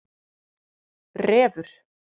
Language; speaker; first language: Icelandic; native; Icelandic